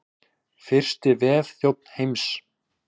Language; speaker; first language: Icelandic; native; Icelandic